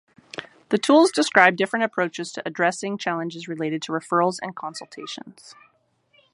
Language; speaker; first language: English; native; English